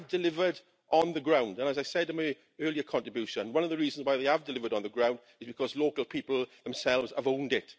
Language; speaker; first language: English; native; English